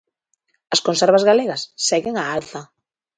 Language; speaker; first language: Galician; native; Galician